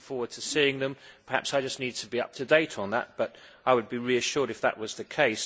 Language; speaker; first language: English; native; English